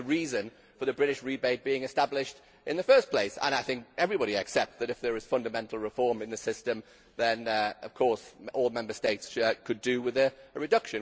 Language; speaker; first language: English; native; English